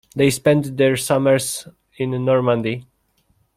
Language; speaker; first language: English; non-native, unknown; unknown